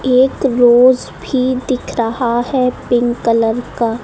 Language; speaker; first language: Hindi; native; Hindi